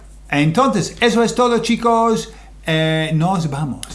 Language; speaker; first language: Spanish; non-native, fluent; English